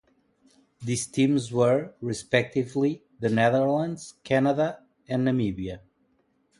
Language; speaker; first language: English; non-native, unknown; Portuguese